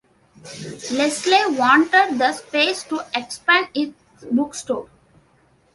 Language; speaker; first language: English; non-native, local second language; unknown